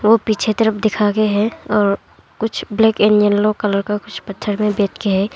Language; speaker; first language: Hindi; non-native, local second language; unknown